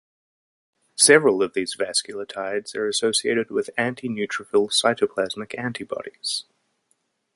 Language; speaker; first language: English; native; English